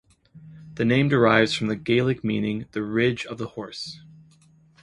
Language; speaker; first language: English; native; English